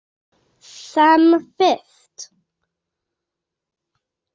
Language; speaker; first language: Icelandic; non-native, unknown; English